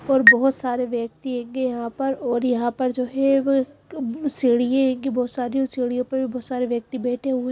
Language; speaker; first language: Hindi; native; Hindi